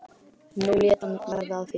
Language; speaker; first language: Icelandic; native; Icelandic